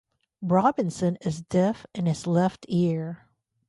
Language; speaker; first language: English; native; English